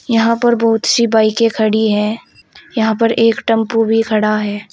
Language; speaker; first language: Hindi; native; Hindi